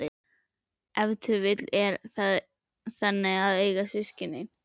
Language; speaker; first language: Icelandic; native; Icelandic